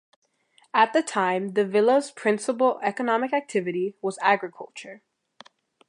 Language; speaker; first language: English; native; English